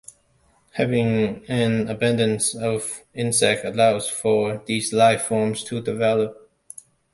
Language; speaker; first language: English; non-native, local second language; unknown